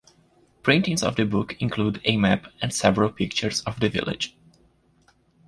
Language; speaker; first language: English; non-native, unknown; Portuguese